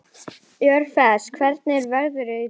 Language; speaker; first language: Icelandic; native; Icelandic